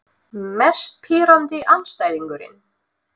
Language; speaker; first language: Icelandic; non-native, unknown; Russian